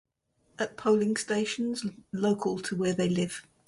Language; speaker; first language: English; native; English